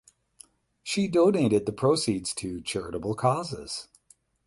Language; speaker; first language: English; native; English